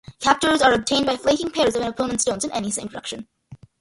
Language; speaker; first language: English; early bilingual, other home language; Malayalam